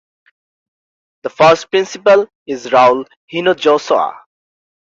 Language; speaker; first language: English; non-native, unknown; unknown